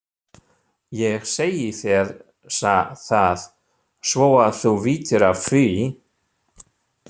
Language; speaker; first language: Icelandic; non-native, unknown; German